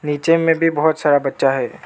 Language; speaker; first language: Hindi; non-native, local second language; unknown